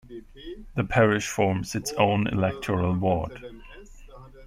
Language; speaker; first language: English; non-native, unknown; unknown